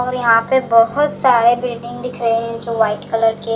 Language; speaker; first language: Hindi; native; Hindi